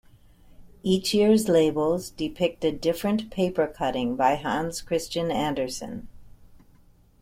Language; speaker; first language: English; native; English